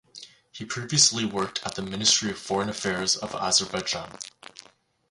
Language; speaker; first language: English; native; English